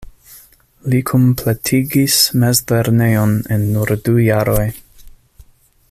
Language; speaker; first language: Esperanto; non-native, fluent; English